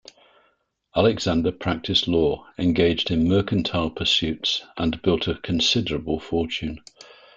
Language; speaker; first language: English; native; English